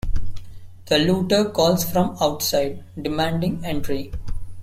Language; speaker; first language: English; non-native, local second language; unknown